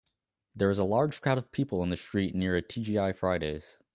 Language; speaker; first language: English; native; English